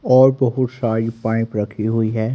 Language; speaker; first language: Hindi; native; Hindi